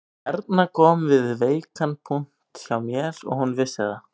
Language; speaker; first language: Icelandic; native; Icelandic